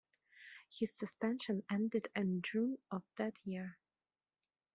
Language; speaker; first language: English; non-native, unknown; Russian